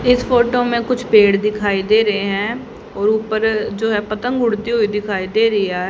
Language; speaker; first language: Hindi; native; Hindi